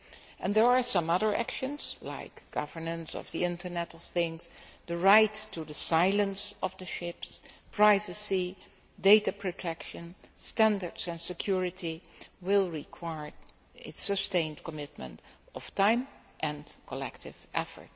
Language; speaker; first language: English; non-native, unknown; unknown